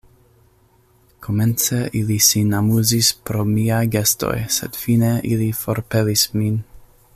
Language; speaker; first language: Esperanto; non-native, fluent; English